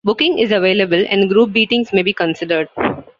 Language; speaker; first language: English; non-native, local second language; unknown